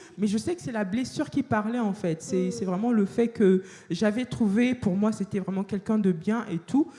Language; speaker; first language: French; non-native, local second language; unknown